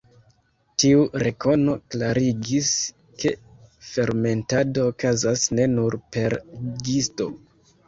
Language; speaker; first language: Esperanto; non-native, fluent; Kinyarwanda